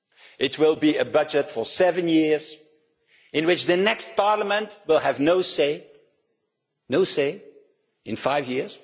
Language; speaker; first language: English; non-native, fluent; Dutch